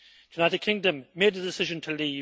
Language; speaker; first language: English; native; English